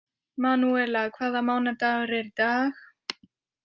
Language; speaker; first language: Icelandic; non-native, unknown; French